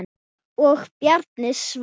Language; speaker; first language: Icelandic; non-native, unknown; Thai